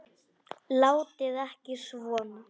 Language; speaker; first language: Icelandic; non-native, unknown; Polish